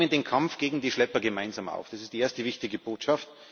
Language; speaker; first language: German; native; German